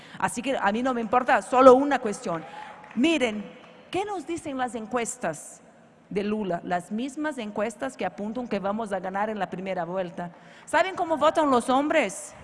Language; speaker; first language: Spanish; non-native, related language; Portuguese